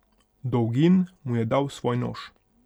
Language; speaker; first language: Slovenian; non-native, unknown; Hungarian